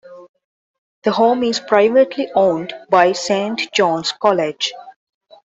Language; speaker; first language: English; non-native, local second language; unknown